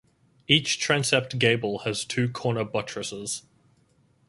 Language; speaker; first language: English; native; English